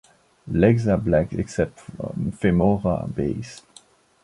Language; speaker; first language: English; non-native, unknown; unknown